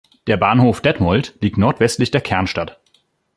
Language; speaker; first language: German; native; German